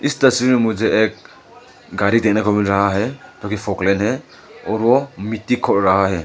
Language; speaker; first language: Hindi; non-native, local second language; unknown